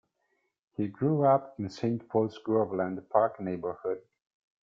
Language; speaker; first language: English; non-native, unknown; Italian